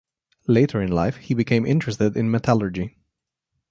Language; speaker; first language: English; non-native, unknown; Slovenian